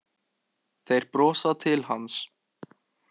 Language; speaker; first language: Icelandic; native; Icelandic